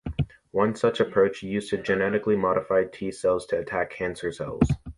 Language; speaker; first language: English; native; English